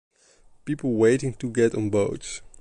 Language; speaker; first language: English; non-native, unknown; Dutch